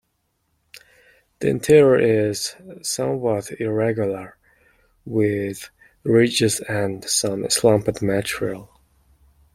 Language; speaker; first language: English; non-native, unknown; Mongolian